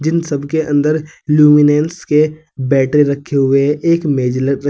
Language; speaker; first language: Hindi; native; Hindi